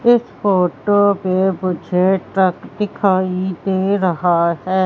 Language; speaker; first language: Hindi; native; Hindi